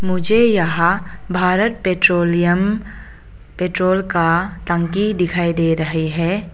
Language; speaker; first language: Hindi; non-native, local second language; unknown